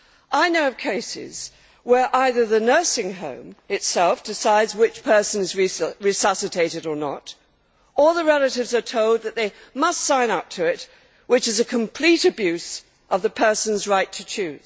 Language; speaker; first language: English; native; English